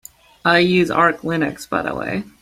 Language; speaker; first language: English; native; English